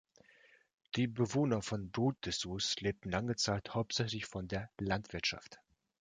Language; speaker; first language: German; non-native, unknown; Russian